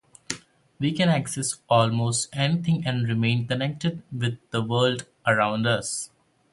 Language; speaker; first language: English; non-native, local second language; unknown